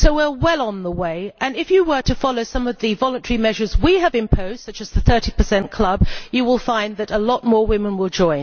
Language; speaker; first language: English; native; English